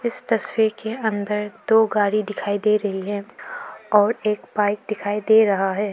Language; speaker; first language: Hindi; early bilingual, other home language; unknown